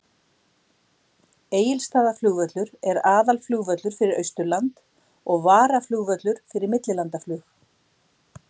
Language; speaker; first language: Icelandic; native; Icelandic